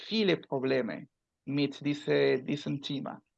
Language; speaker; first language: German; non-native, learner; Spanish